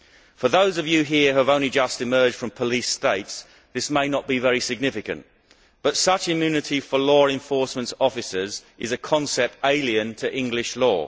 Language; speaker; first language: English; native; English